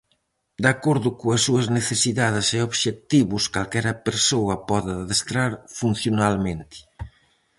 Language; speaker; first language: Galician; native; Galician